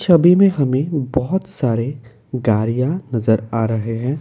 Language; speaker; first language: Hindi; non-native, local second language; Assamese